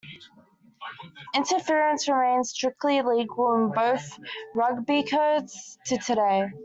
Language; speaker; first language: English; native; English